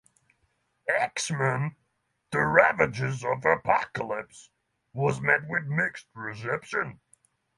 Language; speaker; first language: English; non-native, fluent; Norwegian